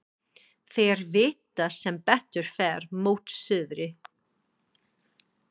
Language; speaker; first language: Icelandic; non-native, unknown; English